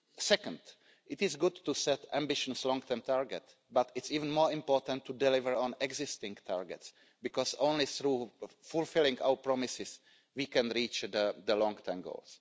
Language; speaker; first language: English; non-native, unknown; Czech